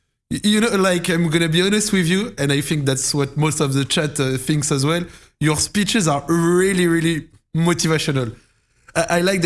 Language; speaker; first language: English; non-native, fluent; French